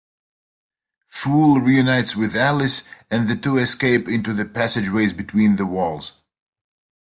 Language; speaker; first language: English; native; English